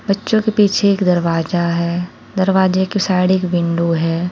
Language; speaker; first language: Hindi; native; Hindi